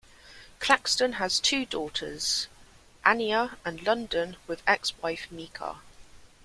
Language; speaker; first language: English; native; English